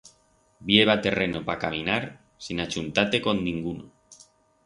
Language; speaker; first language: Aragonese; non-native, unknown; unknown